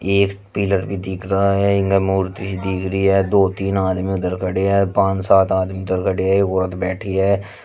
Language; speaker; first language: Hindi; native; Hindi